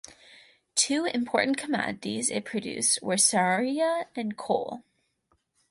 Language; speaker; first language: English; native; English